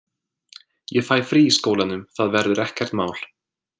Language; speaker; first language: Icelandic; non-native, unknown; English